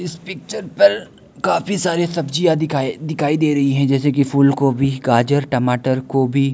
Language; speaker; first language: Hindi; non-native, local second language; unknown